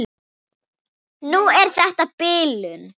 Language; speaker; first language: Icelandic; non-native, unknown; Thai